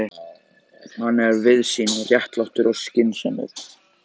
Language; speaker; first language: Icelandic; native; Icelandic